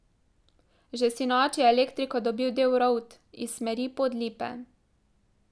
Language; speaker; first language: Slovenian; native; Slovenian